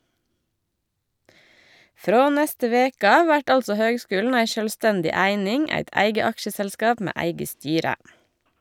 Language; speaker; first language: Norwegian; native; Norwegian